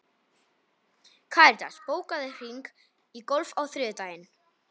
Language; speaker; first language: Icelandic; non-native, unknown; Polish